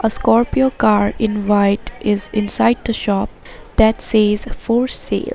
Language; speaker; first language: English; non-native, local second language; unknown